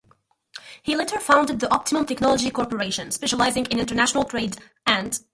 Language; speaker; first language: English; non-native, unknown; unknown